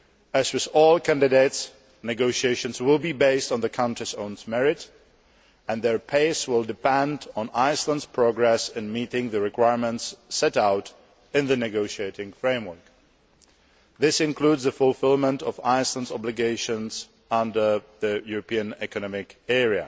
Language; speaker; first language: English; non-native, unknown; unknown